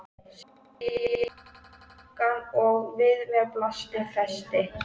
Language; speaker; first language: Icelandic; native; Icelandic